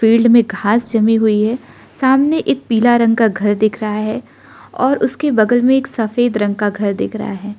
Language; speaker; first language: Hindi; non-native, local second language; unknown